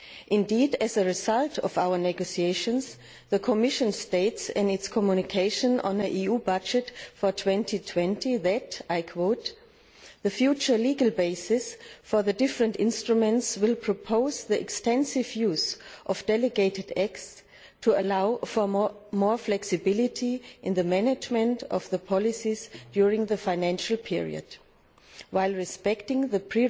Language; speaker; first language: English; non-native, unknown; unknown